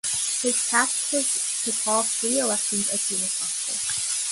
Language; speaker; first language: English; native; English